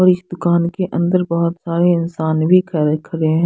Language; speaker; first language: Hindi; non-native, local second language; Punjabi